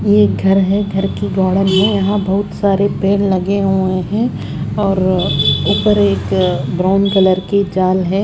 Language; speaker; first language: Hindi; native; Hindi